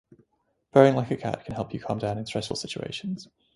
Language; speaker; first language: English; native; English